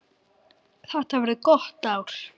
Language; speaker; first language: Icelandic; native; Icelandic